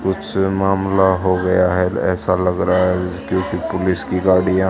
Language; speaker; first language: Hindi; native; Hindi